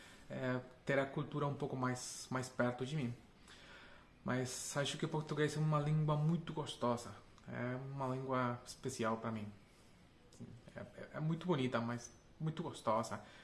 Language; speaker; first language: Portuguese; non-native, related language; Spanish